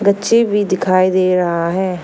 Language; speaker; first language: Hindi; non-native, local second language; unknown